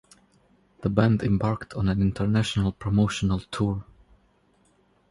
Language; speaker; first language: English; non-native, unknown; Croatian